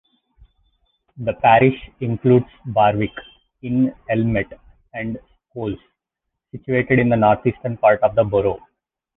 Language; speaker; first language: English; native; English